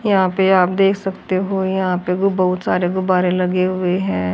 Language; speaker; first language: Hindi; native; Hindi